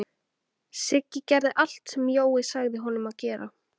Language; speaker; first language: Icelandic; native; Icelandic